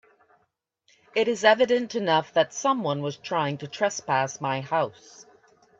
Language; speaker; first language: English; native; English